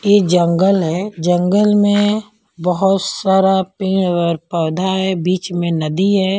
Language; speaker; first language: Hindi; non-native, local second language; Punjabi